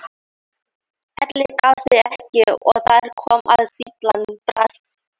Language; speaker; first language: Icelandic; non-native, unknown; Thai